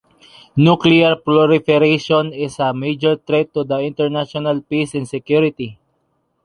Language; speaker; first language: English; non-native, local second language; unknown